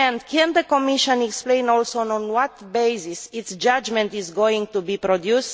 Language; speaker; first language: English; non-native, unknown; Romanian